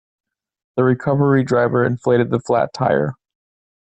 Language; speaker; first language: English; native; English